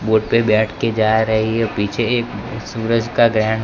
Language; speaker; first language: Hindi; non-native, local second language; Gujarati